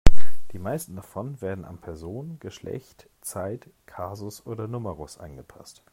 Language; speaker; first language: German; native; German